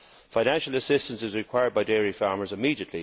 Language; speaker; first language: English; native; English